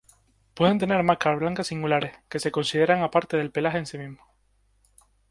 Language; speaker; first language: Spanish; native; Spanish